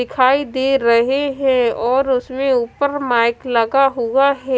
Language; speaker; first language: Hindi; non-native, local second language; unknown